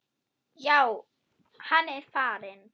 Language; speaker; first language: Icelandic; non-native, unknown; German